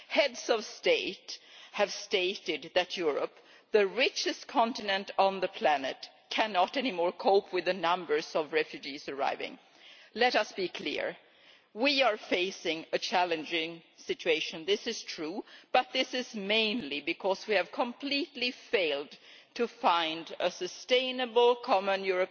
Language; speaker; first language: English; non-native, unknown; Swedish